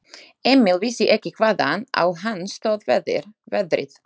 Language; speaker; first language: Icelandic; non-native, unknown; Slovak